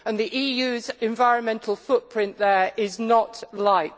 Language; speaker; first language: English; native; English